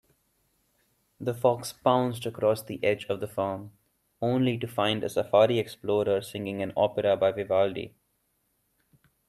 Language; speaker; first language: English; non-native, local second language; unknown